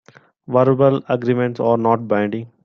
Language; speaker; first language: English; non-native, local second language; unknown